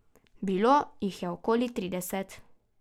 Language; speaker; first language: Slovenian; native; Slovenian